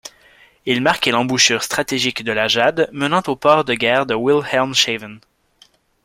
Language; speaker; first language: French; native; French